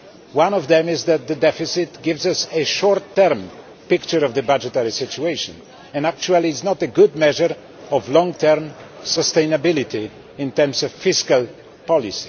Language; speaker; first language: English; non-native, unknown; Polish